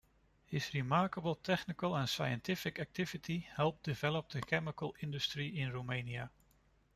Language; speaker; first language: English; non-native, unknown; Dutch